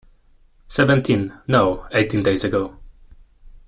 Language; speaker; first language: English; non-native, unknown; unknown